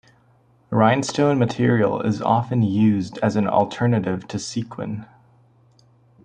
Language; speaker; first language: English; native; English